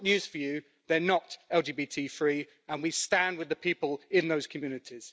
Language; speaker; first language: English; native; English